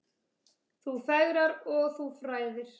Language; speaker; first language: Icelandic; native; Icelandic